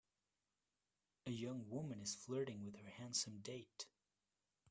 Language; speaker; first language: English; native; English